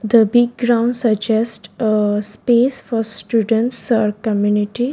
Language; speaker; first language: English; non-native, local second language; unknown